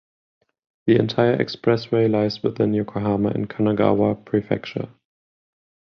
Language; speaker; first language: English; non-native, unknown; German